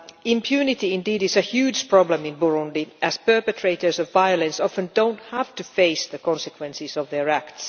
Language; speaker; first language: English; non-native, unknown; Finnish